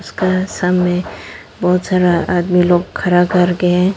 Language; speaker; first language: Hindi; non-native, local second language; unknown